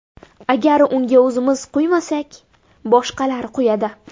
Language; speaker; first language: Uzbek; native; Uzbek